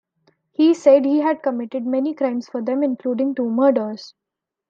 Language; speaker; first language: English; non-native, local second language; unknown